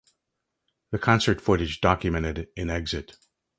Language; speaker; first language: English; native; English